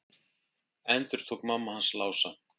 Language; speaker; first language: Icelandic; native; Icelandic